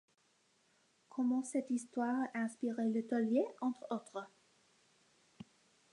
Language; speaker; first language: French; non-native, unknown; English